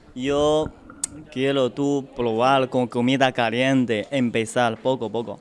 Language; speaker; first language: Spanish; non-native, learner; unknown